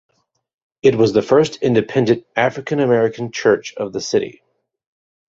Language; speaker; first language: English; native; English